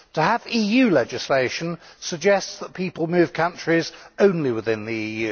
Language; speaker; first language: English; native; English